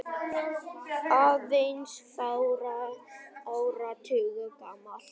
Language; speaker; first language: Icelandic; non-native, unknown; Vietnamese